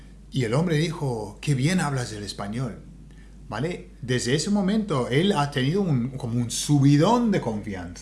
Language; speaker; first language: Spanish; non-native, fluent; English